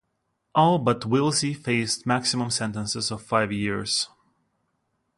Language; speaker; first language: English; non-native, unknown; Russian